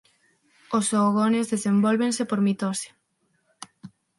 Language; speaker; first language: Galician; non-native, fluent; Spanish